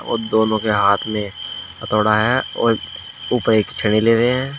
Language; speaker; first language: Hindi; native; Hindi